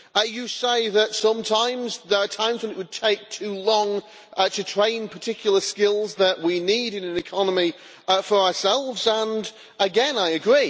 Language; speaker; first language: English; native; English